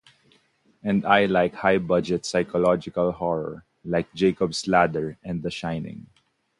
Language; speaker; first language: English; non-native, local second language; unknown